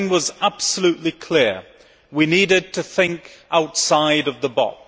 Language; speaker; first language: English; native; English